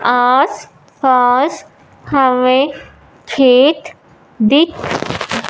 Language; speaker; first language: Hindi; non-native, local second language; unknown